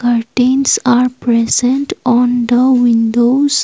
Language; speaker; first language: English; non-native, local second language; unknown